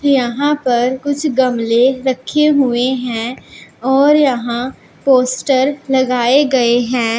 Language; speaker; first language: Hindi; non-native, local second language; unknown